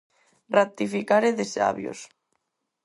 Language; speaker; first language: Galician; non-native, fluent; Spanish